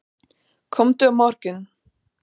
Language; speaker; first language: Icelandic; non-native, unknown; German